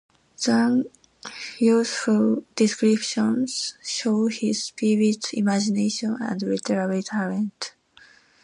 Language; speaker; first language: English; non-native, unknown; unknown